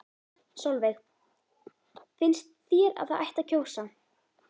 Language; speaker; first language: Icelandic; native; Icelandic